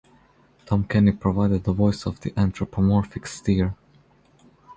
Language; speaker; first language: English; non-native, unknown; Croatian